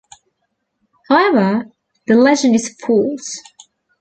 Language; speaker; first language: English; native; English